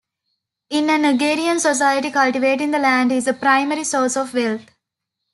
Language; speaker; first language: English; non-native, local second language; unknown